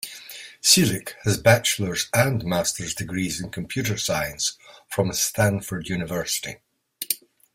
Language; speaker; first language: English; native; English